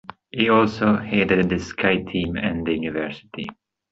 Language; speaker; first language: English; non-native, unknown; Italian